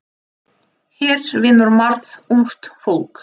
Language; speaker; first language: Icelandic; non-native, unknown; Russian